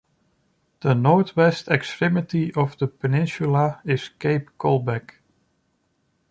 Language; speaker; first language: English; non-native, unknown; Dutch